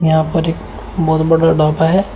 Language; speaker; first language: Hindi; native; Hindi